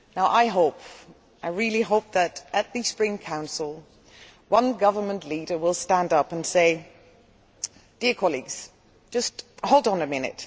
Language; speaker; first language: English; non-native, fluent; Dutch